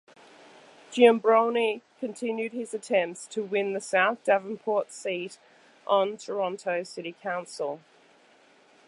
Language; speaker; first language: English; native; English